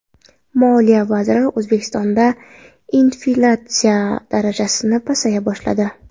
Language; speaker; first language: Uzbek; non-native, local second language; Kara-Kalpak